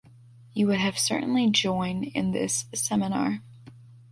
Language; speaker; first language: English; native; English